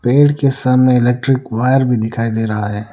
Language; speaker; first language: Hindi; non-native, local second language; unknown